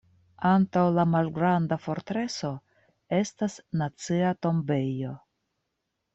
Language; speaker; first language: Esperanto; non-native, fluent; Russian